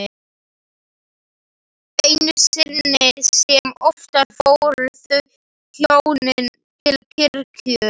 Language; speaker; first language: Icelandic; non-native, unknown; Slovak